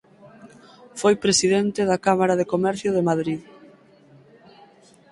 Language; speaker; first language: Galician; native; Galician